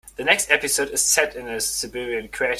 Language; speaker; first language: English; non-native, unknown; German